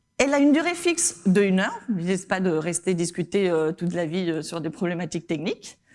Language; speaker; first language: French; non-native, fluent; Spanish